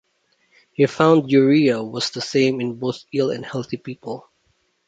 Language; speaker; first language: English; non-native, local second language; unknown